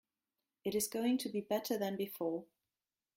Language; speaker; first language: English; non-native, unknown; German